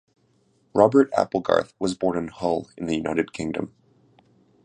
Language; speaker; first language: English; native; English